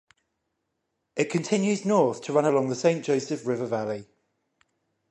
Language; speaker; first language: English; native; English